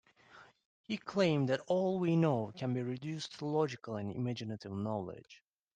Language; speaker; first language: English; non-native, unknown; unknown